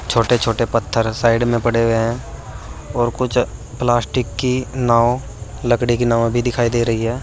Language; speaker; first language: Hindi; native; Hindi